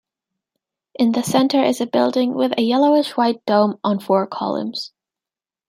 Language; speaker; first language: English; native; English